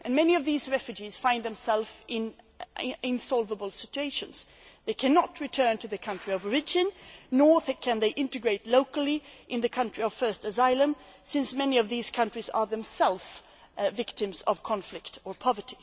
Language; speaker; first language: English; non-native, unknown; Swedish